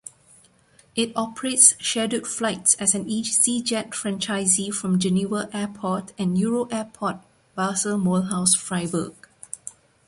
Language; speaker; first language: English; non-native, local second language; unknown